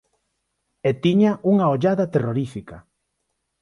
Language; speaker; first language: Galician; non-native, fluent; Spanish